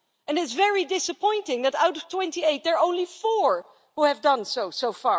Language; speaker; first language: English; non-native, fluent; Dutch